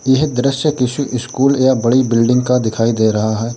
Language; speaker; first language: Hindi; native; Hindi